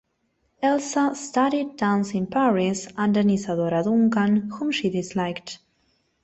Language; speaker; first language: English; non-native, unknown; Spanish